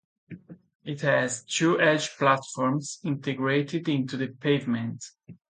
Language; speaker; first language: English; non-native, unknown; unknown